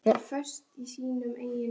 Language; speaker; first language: Icelandic; non-native, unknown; Polish